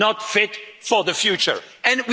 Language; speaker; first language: English; non-native, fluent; Dutch